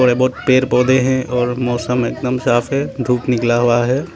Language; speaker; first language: Hindi; non-native, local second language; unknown